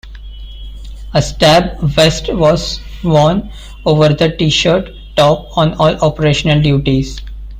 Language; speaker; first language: English; non-native, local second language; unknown